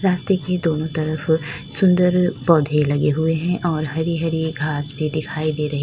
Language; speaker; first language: Hindi; native; Hindi